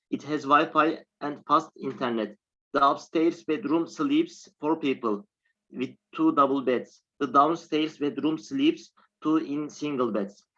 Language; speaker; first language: English; non-native, learner; Turkish